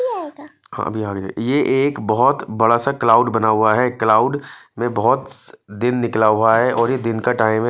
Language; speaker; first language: Hindi; non-native, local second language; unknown